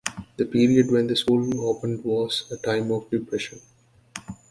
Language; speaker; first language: English; native; English